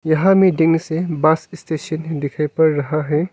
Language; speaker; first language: Hindi; non-native, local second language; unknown